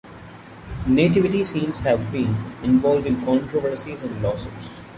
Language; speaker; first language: English; non-native, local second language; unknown